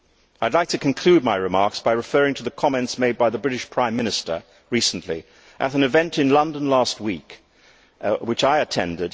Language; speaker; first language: English; native; English